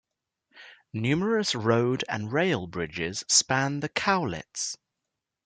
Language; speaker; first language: English; native; English